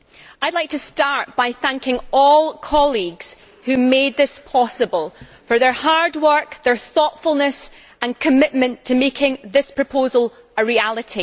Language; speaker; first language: English; native; English